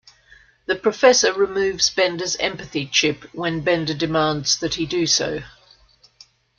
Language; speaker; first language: English; native; English